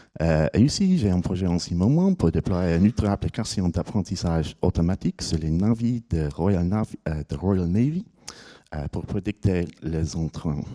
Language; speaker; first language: French; non-native, fluent; English